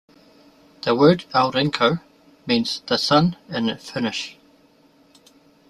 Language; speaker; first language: English; native; English